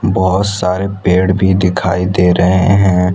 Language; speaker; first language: Hindi; non-native, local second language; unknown